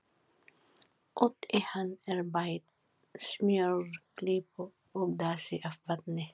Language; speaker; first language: Icelandic; non-native, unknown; Filipino